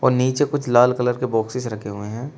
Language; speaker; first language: Hindi; native; Hindi